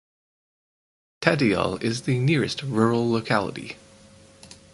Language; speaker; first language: English; native; English